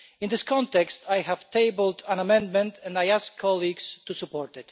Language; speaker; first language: English; non-native, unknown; Polish